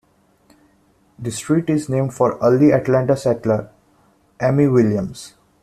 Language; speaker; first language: English; non-native, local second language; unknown